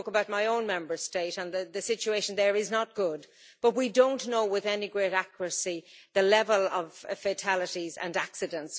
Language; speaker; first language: English; native; English